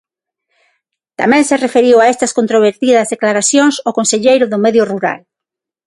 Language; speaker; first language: Galician; non-native, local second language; Spanish